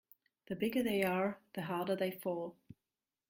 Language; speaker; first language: English; non-native, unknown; German